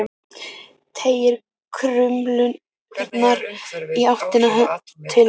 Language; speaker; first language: Icelandic; native; Icelandic